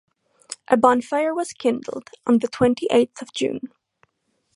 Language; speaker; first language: English; native; English